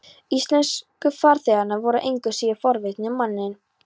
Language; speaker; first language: Icelandic; non-native, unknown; Polish